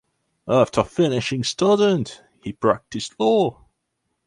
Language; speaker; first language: English; non-native, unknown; Latvian